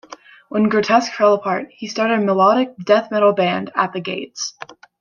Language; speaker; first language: English; native; English